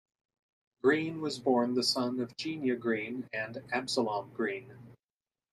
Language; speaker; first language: English; native; English